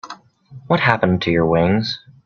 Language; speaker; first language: English; native; English